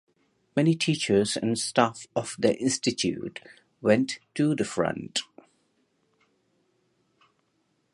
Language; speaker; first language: English; non-native, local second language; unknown